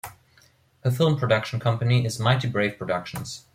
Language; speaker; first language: English; non-native, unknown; German